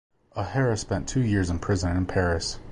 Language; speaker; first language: English; native; English